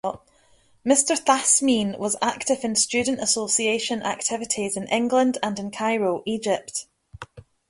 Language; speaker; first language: English; native; English